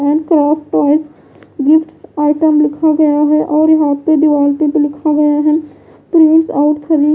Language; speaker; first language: Hindi; non-native, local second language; Punjabi